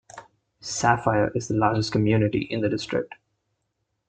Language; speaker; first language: English; non-native, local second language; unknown